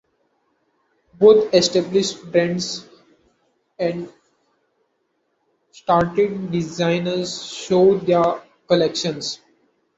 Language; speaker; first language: English; non-native, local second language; Marathi